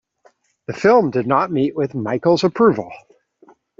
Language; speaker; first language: English; native; English